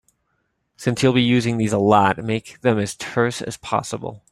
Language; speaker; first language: English; native; English